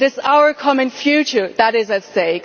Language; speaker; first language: English; non-native, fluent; German